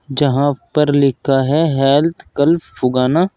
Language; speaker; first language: Hindi; native; Hindi